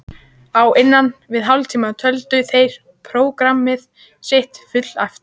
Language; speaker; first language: Icelandic; native; Icelandic